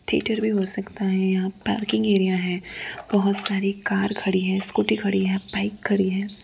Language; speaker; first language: Hindi; non-native, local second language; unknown